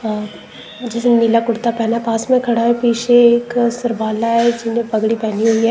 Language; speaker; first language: Hindi; non-native, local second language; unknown